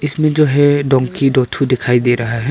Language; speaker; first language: Hindi; non-native, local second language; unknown